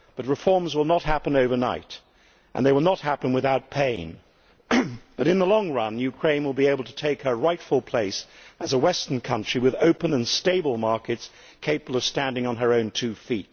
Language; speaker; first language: English; native; English